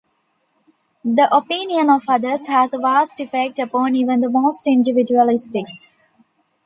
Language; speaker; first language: English; non-native, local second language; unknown